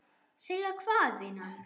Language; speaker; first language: Icelandic; non-native, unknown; German